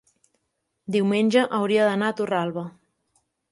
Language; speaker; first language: Catalan; native; Catalan